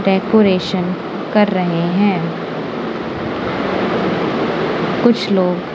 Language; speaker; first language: Hindi; non-native, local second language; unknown